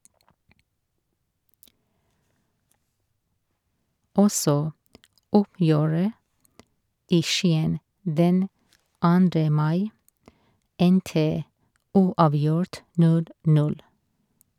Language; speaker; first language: Norwegian; non-native, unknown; Persian